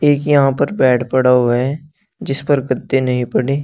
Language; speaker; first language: Hindi; native; Hindi